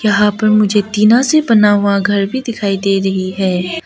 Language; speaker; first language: Hindi; non-native, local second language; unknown